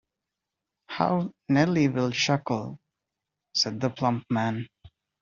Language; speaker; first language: English; non-native, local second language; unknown